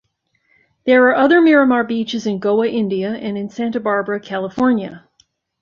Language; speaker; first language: English; native; English